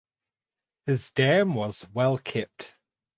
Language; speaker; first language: English; native; English